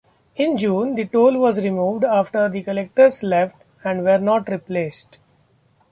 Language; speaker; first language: English; non-native, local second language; Marathi